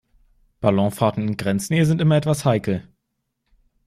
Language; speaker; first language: German; native; German